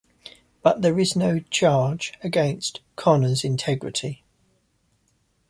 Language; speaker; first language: English; native; English